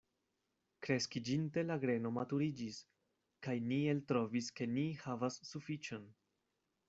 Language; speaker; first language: Esperanto; non-native, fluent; Spanish